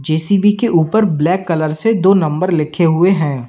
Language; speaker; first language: Hindi; native; Hindi